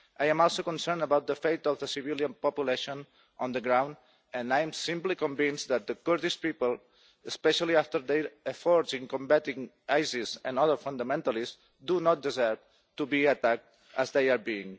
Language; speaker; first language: English; non-native, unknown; Catalan